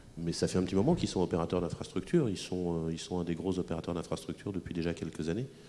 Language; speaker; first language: French; native; French